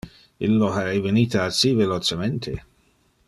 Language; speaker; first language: Interlingua; non-native, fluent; Dutch